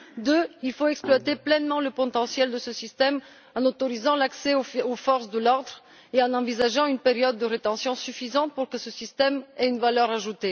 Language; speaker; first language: French; non-native, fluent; Bulgarian